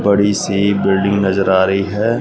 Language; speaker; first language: Hindi; non-native, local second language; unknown